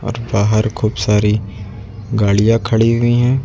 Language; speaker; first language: Hindi; native; Hindi